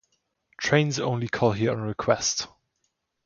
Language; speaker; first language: English; non-native, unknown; German